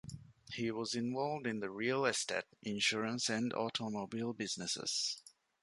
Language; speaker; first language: English; non-native, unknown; Divehi